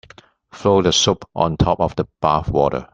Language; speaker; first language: English; non-native, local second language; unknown